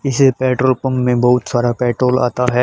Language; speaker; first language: Hindi; native; Hindi